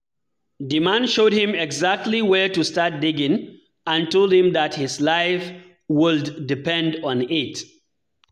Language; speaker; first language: English; non-native, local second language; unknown